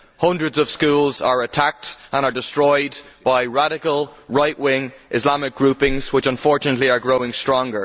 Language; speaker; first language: English; native; English